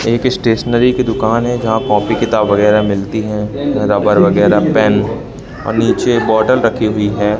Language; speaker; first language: Hindi; native; Hindi